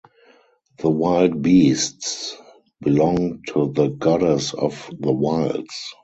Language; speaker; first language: English; non-native, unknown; German